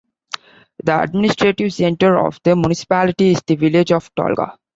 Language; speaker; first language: English; non-native, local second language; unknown